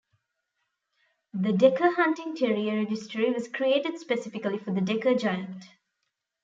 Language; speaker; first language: English; non-native, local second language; Tamil